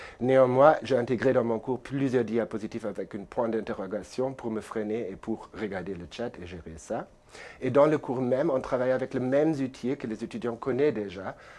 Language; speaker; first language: French; non-native, fluent; German